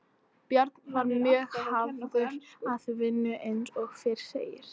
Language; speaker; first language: Icelandic; non-native, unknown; English